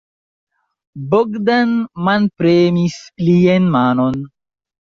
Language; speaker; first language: Esperanto; non-native, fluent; Chinese